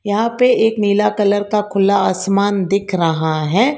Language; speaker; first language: Hindi; non-native, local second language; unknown